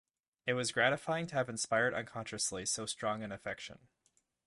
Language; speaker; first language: English; native; English